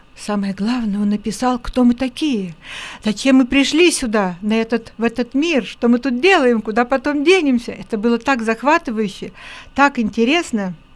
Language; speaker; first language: Russian; native; Russian